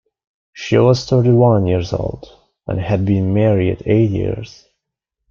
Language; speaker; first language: English; non-native, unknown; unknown